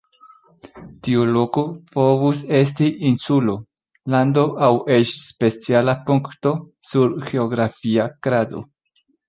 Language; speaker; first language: Esperanto; non-native, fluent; Spanish